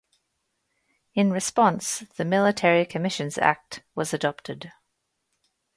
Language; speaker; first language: English; native; English